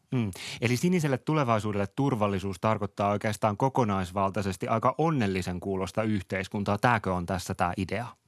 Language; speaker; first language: Finnish; native; Finnish